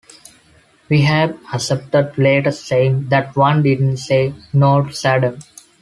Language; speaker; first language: English; non-native, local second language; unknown